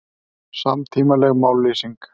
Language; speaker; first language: Icelandic; native; Icelandic